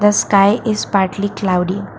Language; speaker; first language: English; non-native, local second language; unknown